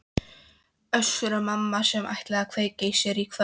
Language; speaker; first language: Icelandic; non-native, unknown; Polish